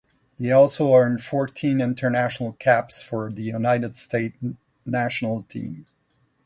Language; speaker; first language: English; non-native, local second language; French